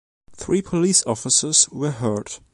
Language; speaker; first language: English; non-native, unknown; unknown